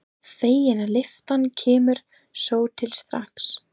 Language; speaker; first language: Icelandic; non-native, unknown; English